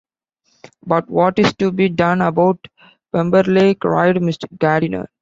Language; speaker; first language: English; non-native, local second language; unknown